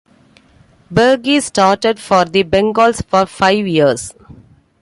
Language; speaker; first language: English; non-native, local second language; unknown